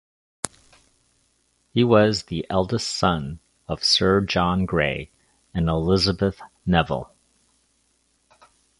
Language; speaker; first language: English; native; English